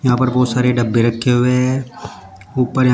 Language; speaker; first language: Hindi; native; Hindi